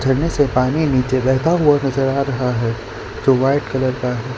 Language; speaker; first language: Hindi; non-native, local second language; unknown